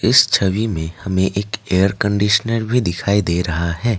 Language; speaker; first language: Hindi; non-native, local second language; Assamese